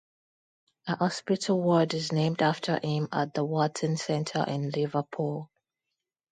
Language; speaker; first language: English; non-native, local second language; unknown